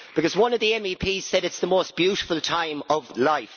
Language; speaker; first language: English; native; English